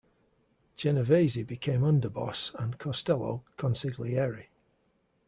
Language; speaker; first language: English; native; English